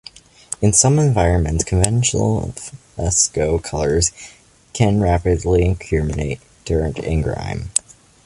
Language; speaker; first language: English; native; English